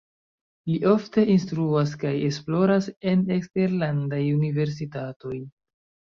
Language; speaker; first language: Esperanto; non-native, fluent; Chinese